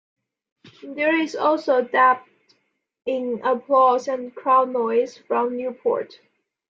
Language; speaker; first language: English; non-native, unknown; Chinese